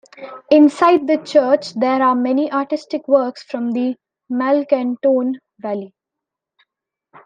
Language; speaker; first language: English; non-native, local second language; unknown